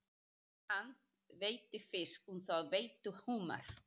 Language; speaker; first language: Icelandic; native; Icelandic